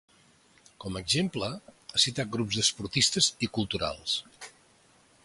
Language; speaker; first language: Catalan; native; Catalan